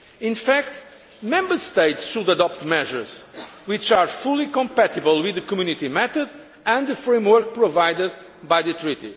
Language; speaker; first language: English; non-native, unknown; Portuguese